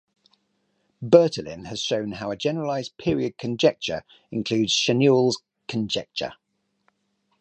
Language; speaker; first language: English; native; English